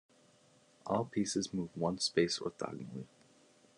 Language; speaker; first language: English; native; English